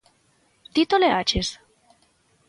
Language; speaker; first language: Galician; native; Galician